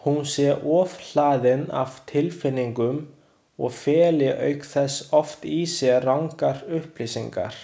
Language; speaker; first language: Icelandic; non-native, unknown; Chinese